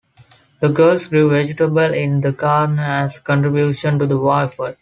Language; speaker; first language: English; non-native, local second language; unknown